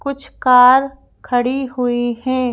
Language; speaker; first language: Hindi; native; Hindi